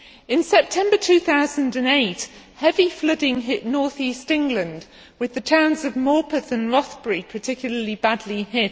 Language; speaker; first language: English; native; English